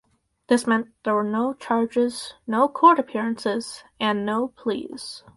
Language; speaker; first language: English; native; English